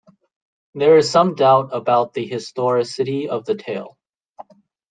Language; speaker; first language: English; native; English